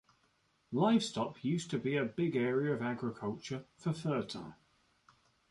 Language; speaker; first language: English; native; English